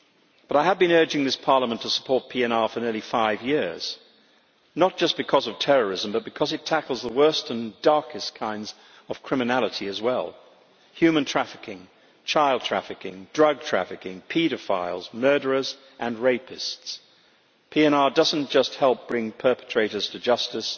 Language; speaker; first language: English; native; English